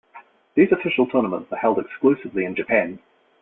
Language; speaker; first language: English; native; English